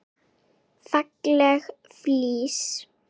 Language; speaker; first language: Icelandic; native; Icelandic